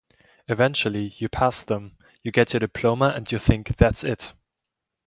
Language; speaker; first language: English; non-native, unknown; German